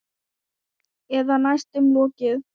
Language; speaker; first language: Icelandic; non-native, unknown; Thai